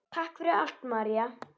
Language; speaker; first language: Icelandic; native; Icelandic